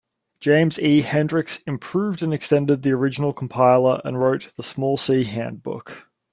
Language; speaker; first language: English; native; English